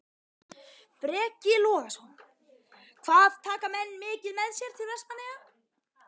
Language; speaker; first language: Icelandic; native; Icelandic